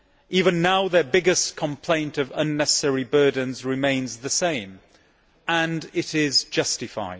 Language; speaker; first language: English; native; English